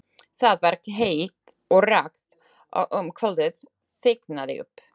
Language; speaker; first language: Icelandic; non-native, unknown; Slovak